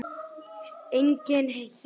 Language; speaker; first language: Icelandic; native; Icelandic